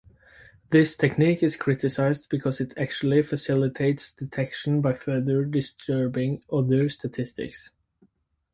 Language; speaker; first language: English; native; English